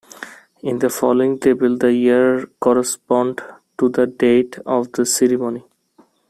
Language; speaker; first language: English; non-native, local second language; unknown